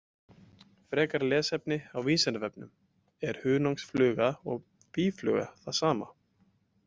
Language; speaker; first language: Icelandic; native; Icelandic